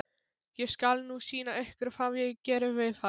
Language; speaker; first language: Icelandic; non-native, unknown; Polish